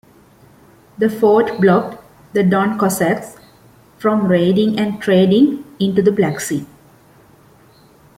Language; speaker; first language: English; non-native, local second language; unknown